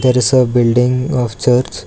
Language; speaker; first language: English; non-native, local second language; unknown